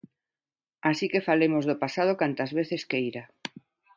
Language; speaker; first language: Galician; non-native, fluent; Spanish